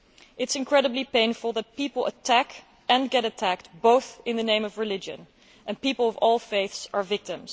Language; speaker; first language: English; non-native, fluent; Dutch